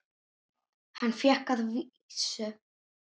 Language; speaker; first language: Icelandic; native; Icelandic